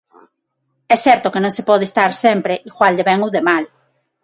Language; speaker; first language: Galician; non-native, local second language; Spanish